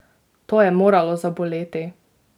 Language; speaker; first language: Slovenian; native; Slovenian